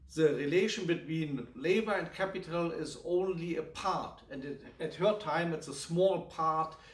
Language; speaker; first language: English; non-native, fluent; German